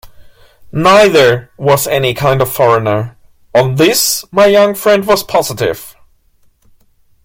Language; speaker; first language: English; non-native, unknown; German